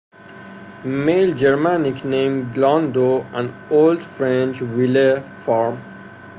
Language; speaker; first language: English; non-native, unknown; Persian